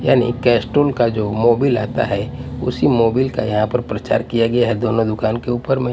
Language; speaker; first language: Hindi; non-native, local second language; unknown